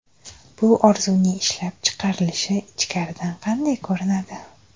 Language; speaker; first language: Uzbek; native; Uzbek